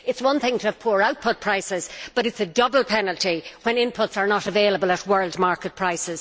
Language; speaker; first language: English; native; English